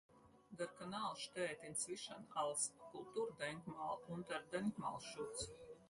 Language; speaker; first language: German; non-native, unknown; Latvian